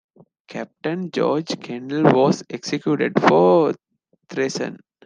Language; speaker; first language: English; non-native, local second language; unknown